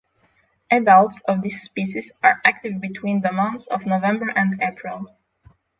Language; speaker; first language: English; non-native, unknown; Polish